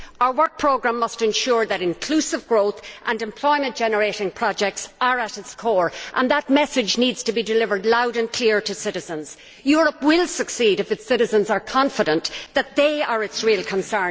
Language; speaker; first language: English; native; English